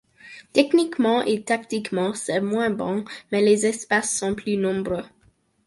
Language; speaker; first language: French; non-native, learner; English